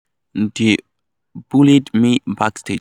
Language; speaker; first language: English; non-native, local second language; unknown